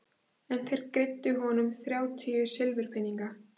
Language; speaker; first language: Icelandic; native; Icelandic